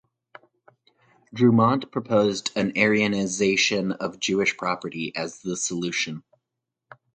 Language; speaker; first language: English; native; English